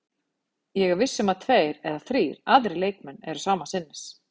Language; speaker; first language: Icelandic; native; Icelandic